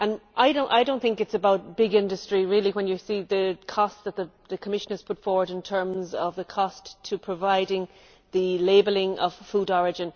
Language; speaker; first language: English; native; English